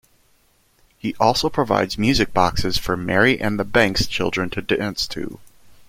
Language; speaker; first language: English; native; English